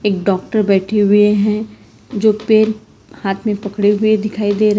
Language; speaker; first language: Hindi; non-native, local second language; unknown